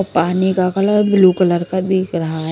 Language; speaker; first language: Hindi; non-native, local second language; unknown